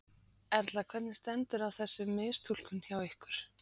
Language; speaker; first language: Icelandic; native; Icelandic